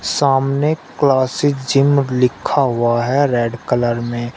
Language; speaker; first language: Hindi; native; Hindi